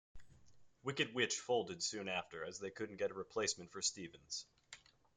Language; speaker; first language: English; native; English